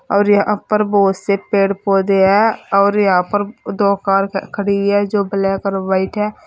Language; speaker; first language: Hindi; native; Hindi